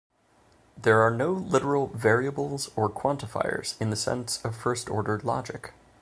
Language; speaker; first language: English; native; English